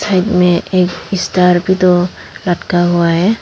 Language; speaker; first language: Hindi; non-native, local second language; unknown